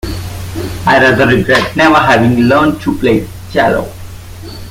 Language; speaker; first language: English; non-native, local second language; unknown